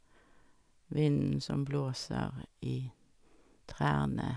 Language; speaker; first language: Norwegian; native; Norwegian